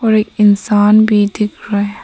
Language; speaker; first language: Hindi; non-native, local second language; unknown